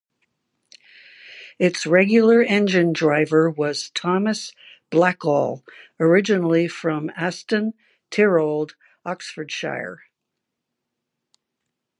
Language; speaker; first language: English; native; English